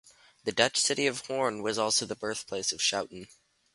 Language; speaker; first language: English; native; English